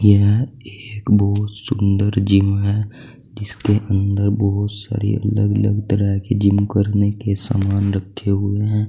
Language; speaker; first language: Hindi; native; Hindi